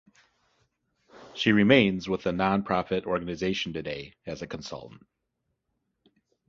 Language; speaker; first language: English; native; English